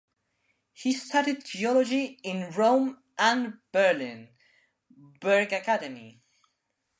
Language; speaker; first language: English; non-native, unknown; Spanish